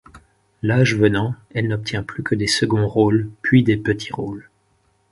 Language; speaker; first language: French; native; French